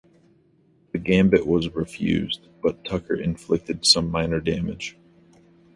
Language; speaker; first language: English; native; English